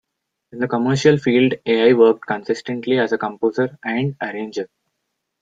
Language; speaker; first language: English; non-native, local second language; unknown